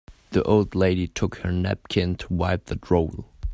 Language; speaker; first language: English; non-native, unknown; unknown